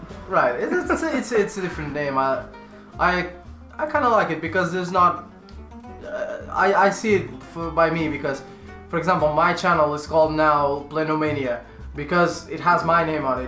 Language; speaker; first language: English; non-native, fluent; Portuguese